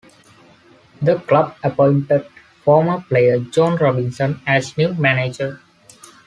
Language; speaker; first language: English; non-native, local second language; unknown